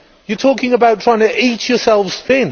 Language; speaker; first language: English; native; English